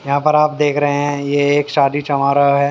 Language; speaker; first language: Hindi; native; Hindi